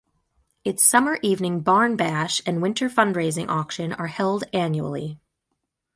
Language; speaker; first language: English; native; English